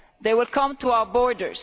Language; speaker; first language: English; non-native, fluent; Italian